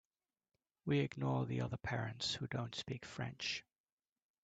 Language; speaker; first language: English; native; English